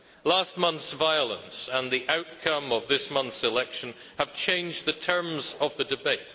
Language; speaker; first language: English; native; English